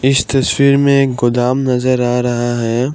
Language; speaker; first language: Hindi; non-native, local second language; Assamese